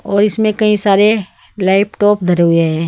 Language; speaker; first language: Hindi; native; Hindi